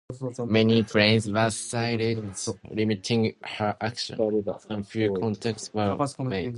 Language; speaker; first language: English; non-native, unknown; Japanese